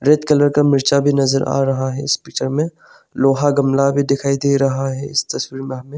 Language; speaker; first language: Hindi; non-native, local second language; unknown